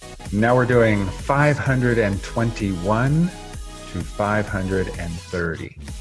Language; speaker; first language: English; native; English